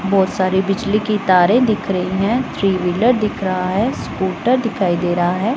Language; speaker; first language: Hindi; non-native, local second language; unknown